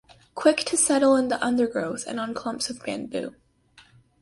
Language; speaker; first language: English; native; English